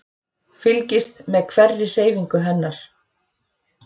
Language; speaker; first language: Icelandic; native; Icelandic